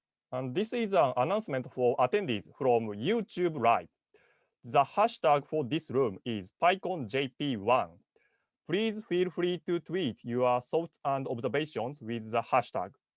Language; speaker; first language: English; non-native, learner; Japanese